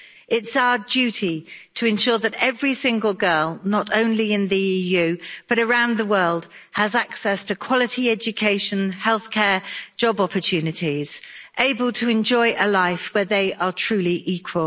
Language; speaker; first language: English; native; English